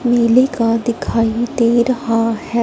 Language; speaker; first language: Hindi; non-native, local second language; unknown